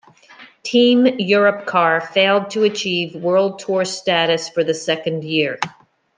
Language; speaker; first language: English; native; English